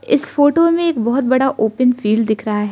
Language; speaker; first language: Hindi; non-native, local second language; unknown